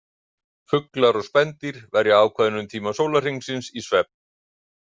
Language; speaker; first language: Icelandic; native; Icelandic